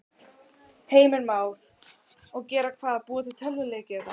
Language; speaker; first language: Icelandic; native; Icelandic